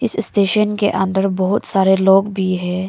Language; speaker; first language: Hindi; non-native, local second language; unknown